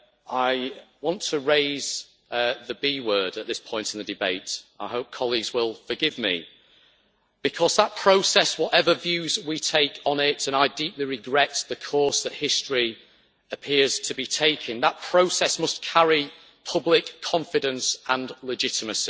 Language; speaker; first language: English; native; English